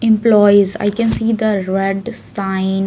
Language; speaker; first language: English; non-native, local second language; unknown